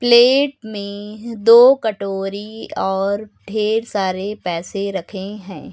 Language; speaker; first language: Hindi; native; Hindi